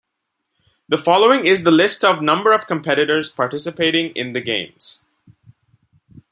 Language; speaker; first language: English; non-native, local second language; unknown